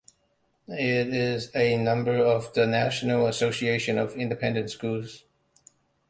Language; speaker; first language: English; non-native, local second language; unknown